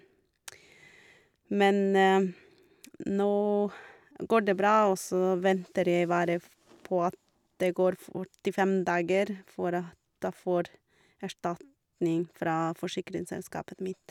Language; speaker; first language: Norwegian; non-native, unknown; Portuguese